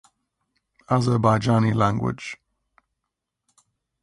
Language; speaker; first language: English; native; English